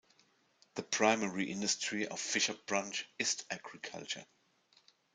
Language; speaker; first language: English; non-native, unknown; German